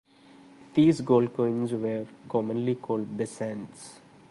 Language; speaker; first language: English; non-native, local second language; Malayalam